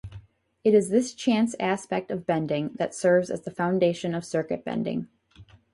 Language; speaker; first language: English; native; English